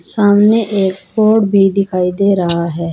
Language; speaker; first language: Hindi; native; Hindi